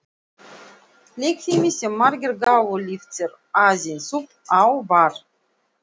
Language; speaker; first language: Icelandic; non-native, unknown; Russian